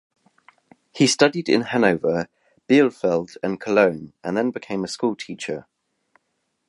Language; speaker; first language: English; native; English